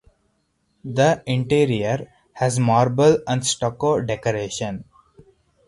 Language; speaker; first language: English; non-native, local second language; Hindi